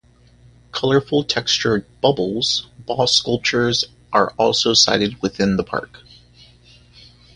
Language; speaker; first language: English; native; English